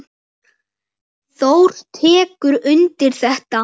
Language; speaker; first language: Icelandic; native; Icelandic